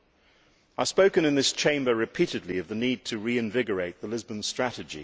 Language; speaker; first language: English; native; English